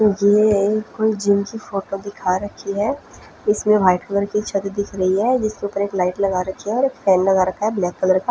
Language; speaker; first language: Hindi; non-native, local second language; Punjabi